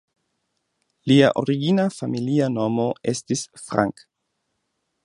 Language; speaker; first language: Esperanto; non-native, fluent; German